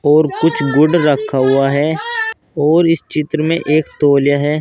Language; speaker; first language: Hindi; native; Hindi